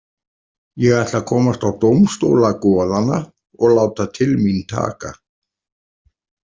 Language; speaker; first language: Icelandic; native; Icelandic